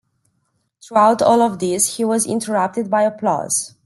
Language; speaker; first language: English; non-native, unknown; Romanian